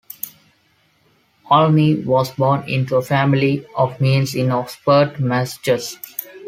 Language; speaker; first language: English; non-native, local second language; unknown